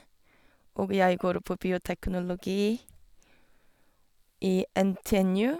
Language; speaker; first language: Norwegian; non-native, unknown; Korean